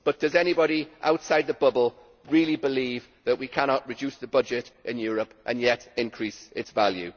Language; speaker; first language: English; native; English